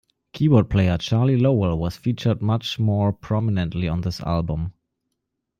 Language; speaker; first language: English; non-native, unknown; German